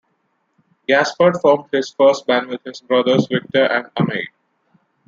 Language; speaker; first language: English; non-native, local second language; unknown